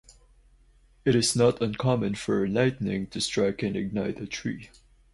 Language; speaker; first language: English; non-native, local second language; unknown